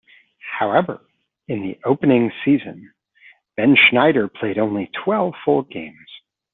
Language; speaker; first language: English; native; English